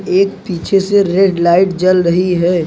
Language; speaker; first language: Hindi; native; Hindi